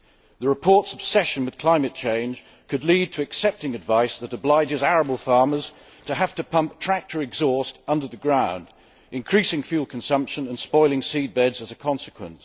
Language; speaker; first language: English; native; English